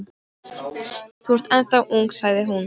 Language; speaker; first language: Icelandic; non-native, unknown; Polish